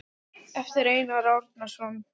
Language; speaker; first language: Icelandic; non-native, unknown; English